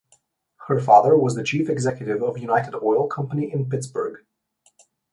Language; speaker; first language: English; non-native, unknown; Slovenian